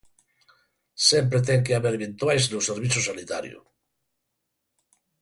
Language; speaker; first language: Galician; native; Galician